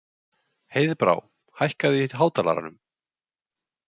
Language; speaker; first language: Icelandic; native; Icelandic